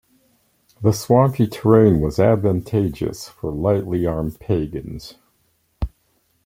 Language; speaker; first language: English; native; English